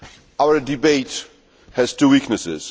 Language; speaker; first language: English; non-native, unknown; Polish